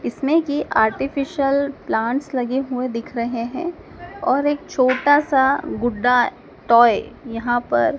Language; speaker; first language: Hindi; native; Hindi